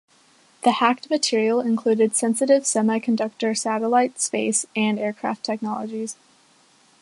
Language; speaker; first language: English; native; English